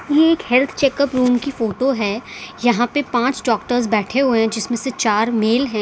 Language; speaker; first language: Hindi; non-native, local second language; Gujarati